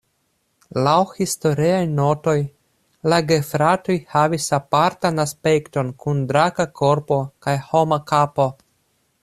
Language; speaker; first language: Esperanto; non-native, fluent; Russian